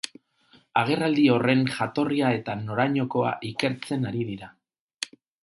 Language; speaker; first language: Basque; non-native, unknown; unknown